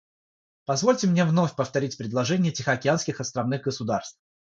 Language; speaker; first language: Russian; non-native, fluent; Georgian